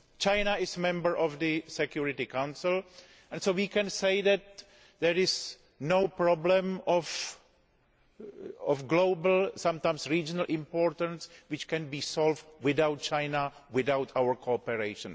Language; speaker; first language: English; non-native, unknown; Greek